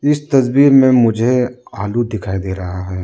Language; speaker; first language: Hindi; non-native, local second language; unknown